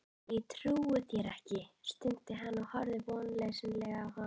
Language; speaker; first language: Icelandic; native; Icelandic